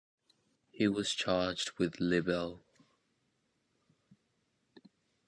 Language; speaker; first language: English; native; English